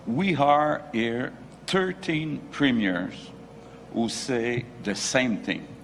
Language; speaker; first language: English; non-native, fluent; French